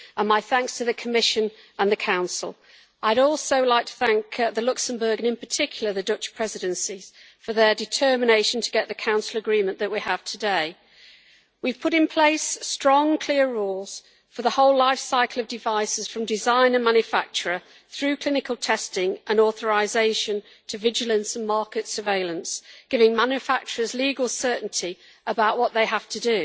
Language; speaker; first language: English; native; English